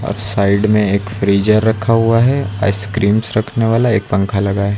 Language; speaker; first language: Hindi; native; Hindi